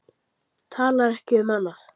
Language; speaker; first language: Icelandic; native; Icelandic